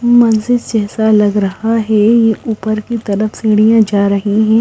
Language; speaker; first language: Hindi; non-native, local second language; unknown